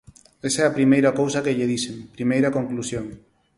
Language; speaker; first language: Galician; non-native, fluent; Spanish